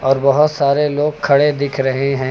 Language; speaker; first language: Hindi; native; Hindi